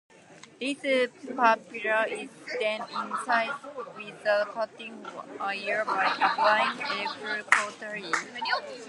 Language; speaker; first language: English; non-native, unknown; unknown